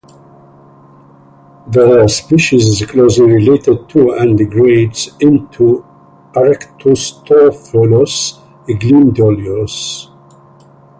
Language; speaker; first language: English; non-native, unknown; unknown